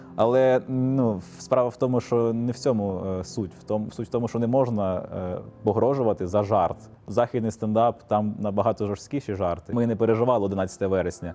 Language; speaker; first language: Ukrainian; non-native, local second language; Russian